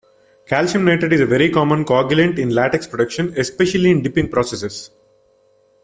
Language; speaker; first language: English; non-native, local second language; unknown